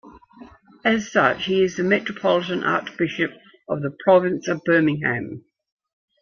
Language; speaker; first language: English; native; English